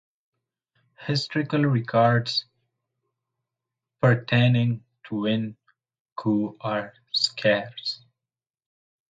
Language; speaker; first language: English; non-native, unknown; Pashto